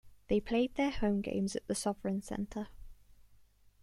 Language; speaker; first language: English; native; English